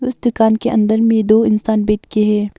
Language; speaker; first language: Hindi; early bilingual, other home language; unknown